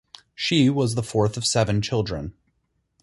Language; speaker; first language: English; native; English